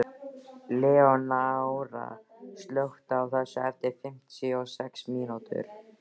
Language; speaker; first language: Icelandic; native; Icelandic